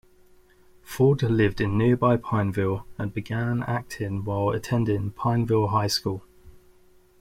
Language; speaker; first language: English; native; English